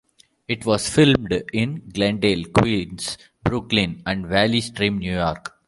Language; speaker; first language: English; non-native, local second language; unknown